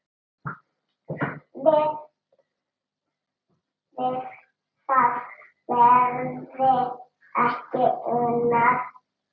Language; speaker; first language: Icelandic; non-native, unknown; Italian